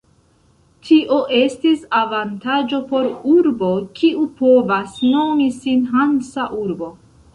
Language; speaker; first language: Esperanto; non-native, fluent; Central Kurdish